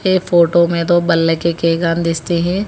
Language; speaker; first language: Hindi; non-native, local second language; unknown